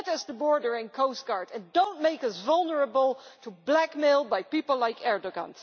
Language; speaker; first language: English; non-native, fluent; Dutch